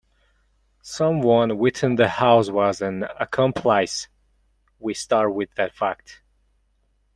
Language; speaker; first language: English; non-native, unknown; Mongolian